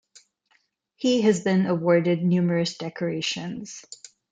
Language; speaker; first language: English; non-native, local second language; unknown